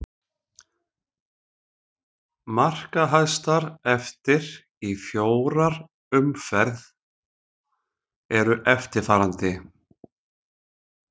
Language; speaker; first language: Icelandic; native; Icelandic